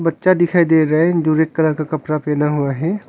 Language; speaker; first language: Hindi; non-native, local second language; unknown